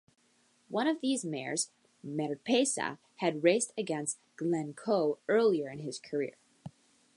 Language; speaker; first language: English; native; English